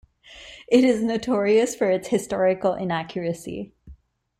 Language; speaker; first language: English; non-native, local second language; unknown